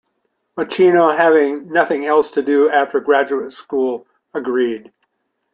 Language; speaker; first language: English; native; English